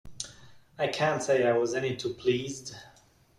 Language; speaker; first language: English; non-native, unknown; German